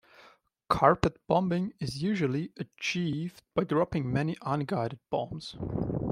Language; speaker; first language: English; non-native, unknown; German